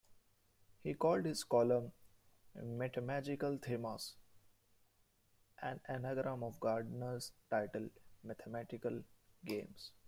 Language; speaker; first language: English; non-native, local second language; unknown